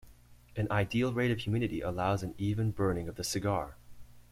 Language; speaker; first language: English; native; English